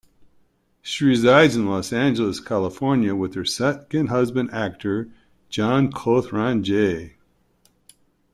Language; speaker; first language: English; native; English